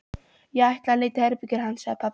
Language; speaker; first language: Icelandic; non-native, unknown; Polish